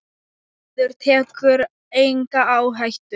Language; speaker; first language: Icelandic; non-native, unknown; Thai